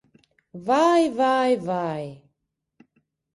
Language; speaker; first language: Latvian; early bilingual, heritage; Latvian